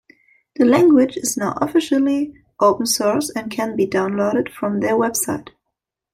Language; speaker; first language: English; non-native, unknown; German